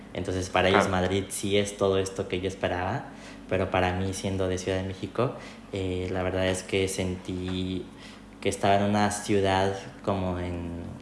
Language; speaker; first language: Spanish; native; Spanish